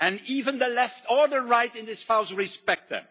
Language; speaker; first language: English; non-native, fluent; Dutch